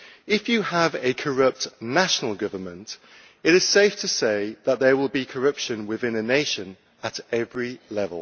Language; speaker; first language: English; native; English